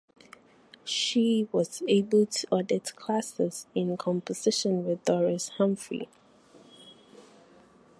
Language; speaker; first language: English; non-native, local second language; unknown